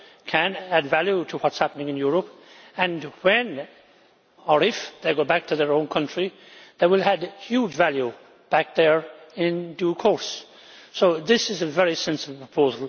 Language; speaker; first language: English; native; English